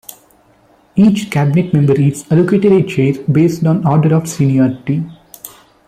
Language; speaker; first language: English; non-native, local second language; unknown